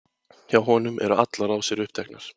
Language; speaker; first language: Icelandic; native; Icelandic